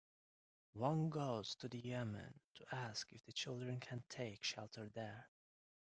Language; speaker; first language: English; non-native, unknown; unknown